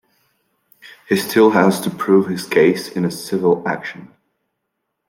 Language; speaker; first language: English; non-native, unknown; French